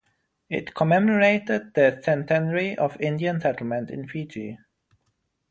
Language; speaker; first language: English; non-native, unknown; German